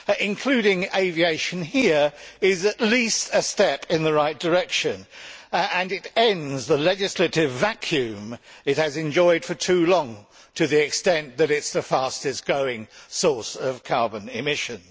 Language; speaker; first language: English; native; English